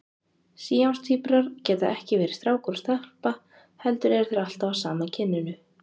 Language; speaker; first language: Icelandic; native; Icelandic